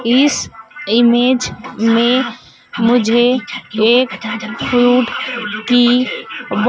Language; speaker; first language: Hindi; native; Hindi